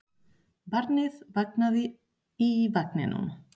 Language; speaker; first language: Icelandic; non-native, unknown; Spanish